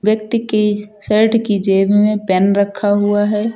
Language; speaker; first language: Hindi; native; Hindi